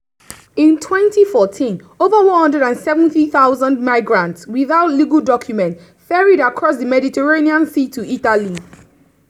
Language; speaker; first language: English; non-native, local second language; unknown